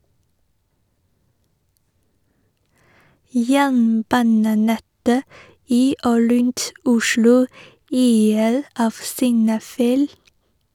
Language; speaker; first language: Norwegian; non-native, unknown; Chinese